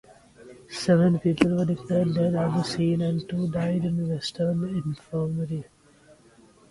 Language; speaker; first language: English; non-native, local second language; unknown